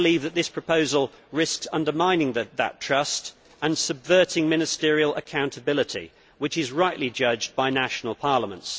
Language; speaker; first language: English; native; English